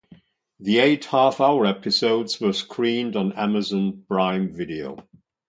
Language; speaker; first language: English; non-native, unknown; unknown